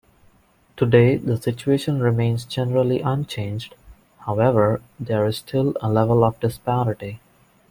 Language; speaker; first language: English; non-native, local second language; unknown